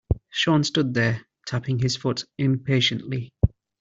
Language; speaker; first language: English; native; English